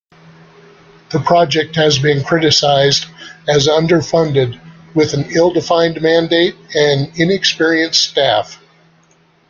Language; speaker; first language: English; native; English